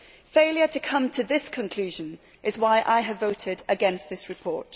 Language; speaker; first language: English; native; English